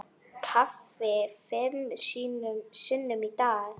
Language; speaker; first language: Icelandic; non-native, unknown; Polish